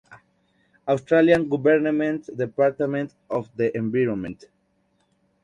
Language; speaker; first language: Spanish; native; Spanish